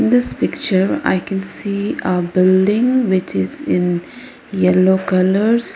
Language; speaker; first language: English; non-native, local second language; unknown